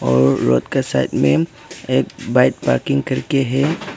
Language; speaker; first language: Hindi; non-native, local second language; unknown